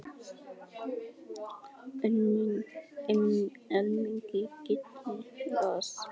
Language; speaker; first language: Icelandic; native; Icelandic